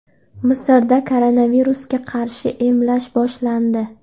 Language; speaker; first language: Uzbek; native; Uzbek